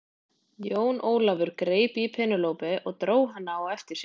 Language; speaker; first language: Icelandic; native; Icelandic